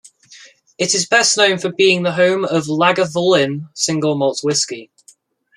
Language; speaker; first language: English; native; English